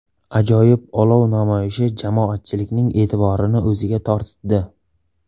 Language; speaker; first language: Uzbek; native; Uzbek